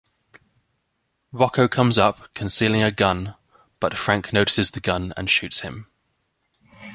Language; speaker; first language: English; native; English